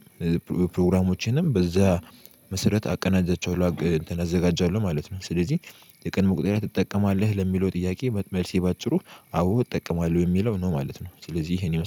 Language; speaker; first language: Amharic; native; Amharic